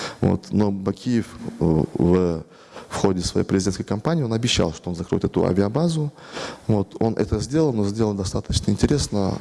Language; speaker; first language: Russian; non-native, local second language; Kyrgyz